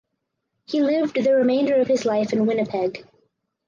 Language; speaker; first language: English; native; English